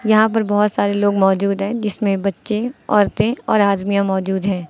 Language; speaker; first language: Hindi; native; Hindi